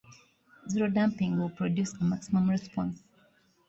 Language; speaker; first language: English; non-native, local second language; Ganda